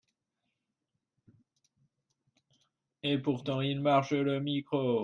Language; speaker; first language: English; non-native, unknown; French